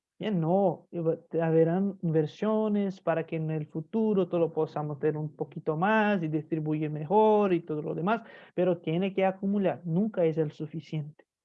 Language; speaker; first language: Spanish; non-native, fluent; Portuguese